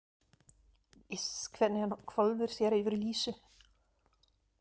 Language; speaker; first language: Icelandic; non-native, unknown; German